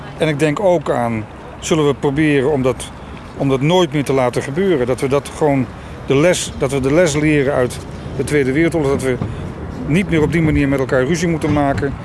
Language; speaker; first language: Dutch; native; Dutch